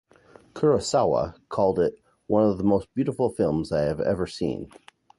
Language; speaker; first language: English; native; English